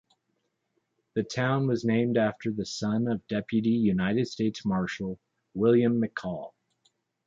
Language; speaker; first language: English; native; English